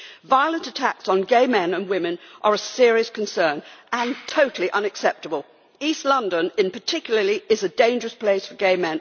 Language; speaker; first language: English; native; English